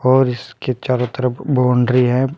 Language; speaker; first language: Hindi; native; Hindi